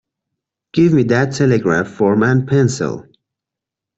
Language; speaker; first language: English; non-native, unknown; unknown